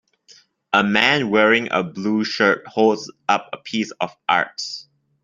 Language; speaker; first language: English; non-native, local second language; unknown